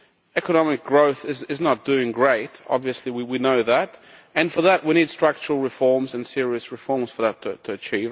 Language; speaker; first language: English; non-native, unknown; Lithuanian